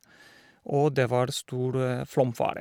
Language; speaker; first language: Norwegian; non-native, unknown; Polish